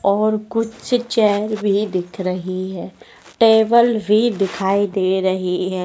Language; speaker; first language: Hindi; native; Hindi